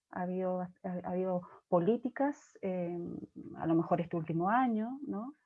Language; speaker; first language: Spanish; native; Spanish